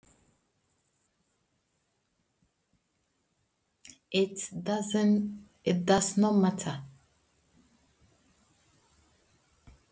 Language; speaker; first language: Icelandic; non-native, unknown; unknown